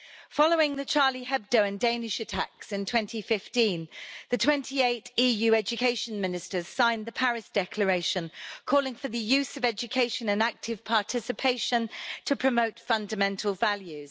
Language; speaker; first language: English; native; English